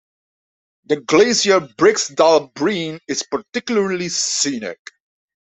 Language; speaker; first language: English; non-native, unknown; Dutch